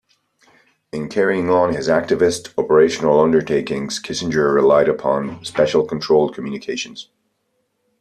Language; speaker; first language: English; native; English